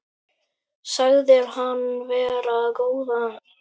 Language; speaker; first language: Icelandic; native; Icelandic